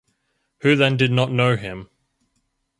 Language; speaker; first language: English; native; English